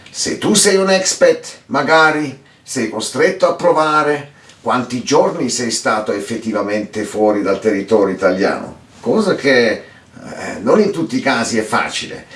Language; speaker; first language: Italian; early bilingual, heritage; Italian